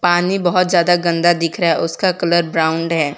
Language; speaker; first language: Hindi; non-native, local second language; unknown